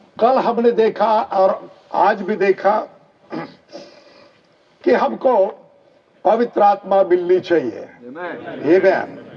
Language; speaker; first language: Hindi; non-native, local second language; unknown